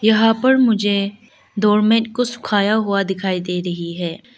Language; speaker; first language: Hindi; early bilingual, other home language; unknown